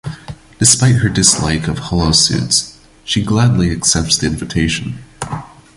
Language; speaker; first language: English; non-native, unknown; Portuguese